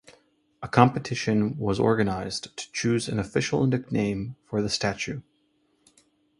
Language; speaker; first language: English; native; English